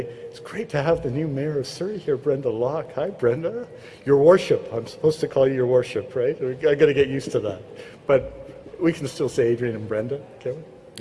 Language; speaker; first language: English; native; English